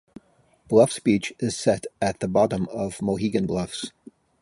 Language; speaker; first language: English; native; English